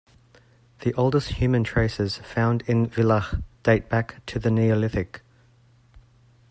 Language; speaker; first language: English; native; English